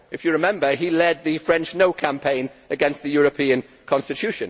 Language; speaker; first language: English; native; English